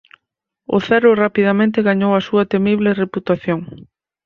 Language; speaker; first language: Galician; native; Galician